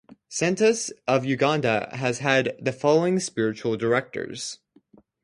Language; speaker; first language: English; native; English